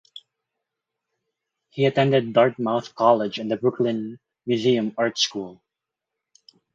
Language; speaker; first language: English; non-native, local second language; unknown